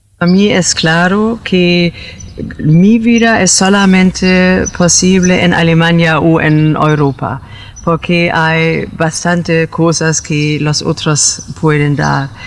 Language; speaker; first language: Spanish; non-native, fluent; German